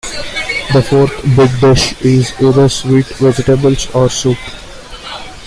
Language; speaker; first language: English; non-native, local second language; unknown